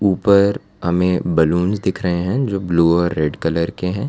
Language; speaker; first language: Hindi; non-native, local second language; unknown